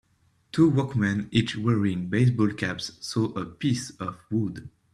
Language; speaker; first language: English; native; English